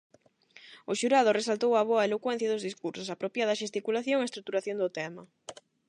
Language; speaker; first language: Galician; non-native, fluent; Spanish